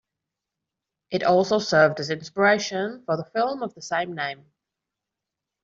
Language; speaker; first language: English; non-native, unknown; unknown